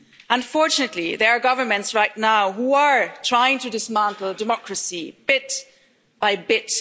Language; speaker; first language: English; non-native, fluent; German